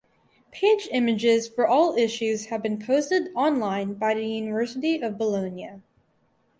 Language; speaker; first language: English; native; English